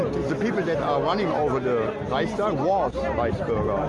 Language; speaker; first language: English; non-native, learner; German